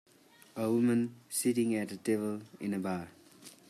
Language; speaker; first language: English; non-native, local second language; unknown